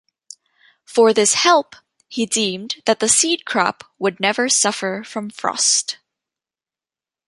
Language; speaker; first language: English; native; English